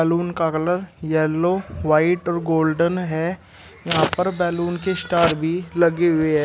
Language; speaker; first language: Hindi; native; Hindi